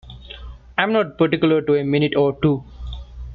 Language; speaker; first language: English; non-native, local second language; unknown